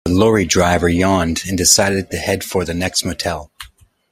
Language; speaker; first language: English; native; English